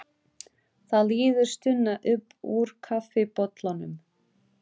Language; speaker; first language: Icelandic; non-native, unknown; Portuguese